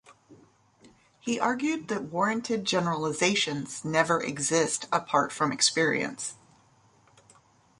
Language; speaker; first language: English; native; English